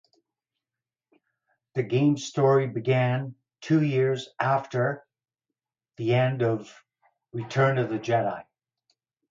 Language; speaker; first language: English; native; English